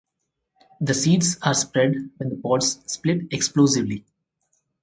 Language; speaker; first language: English; non-native, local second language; Telugu